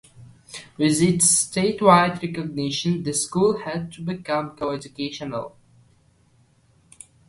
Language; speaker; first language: English; native; English